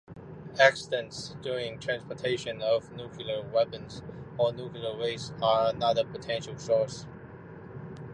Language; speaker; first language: English; non-native, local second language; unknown